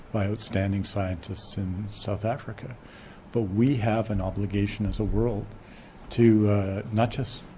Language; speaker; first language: English; native; English